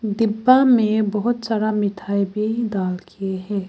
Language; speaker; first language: Hindi; non-native, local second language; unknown